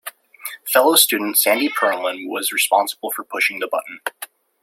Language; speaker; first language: English; native; English